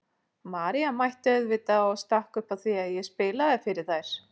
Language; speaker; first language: Icelandic; native; Icelandic